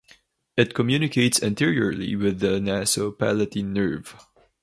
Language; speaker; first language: English; non-native, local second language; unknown